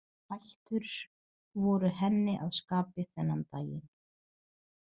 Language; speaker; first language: Icelandic; non-native, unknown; Portuguese